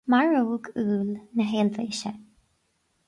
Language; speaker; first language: Irish; non-native, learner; English